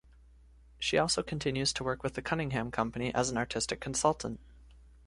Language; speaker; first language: English; native; English